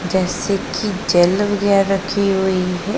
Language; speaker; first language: Hindi; non-native, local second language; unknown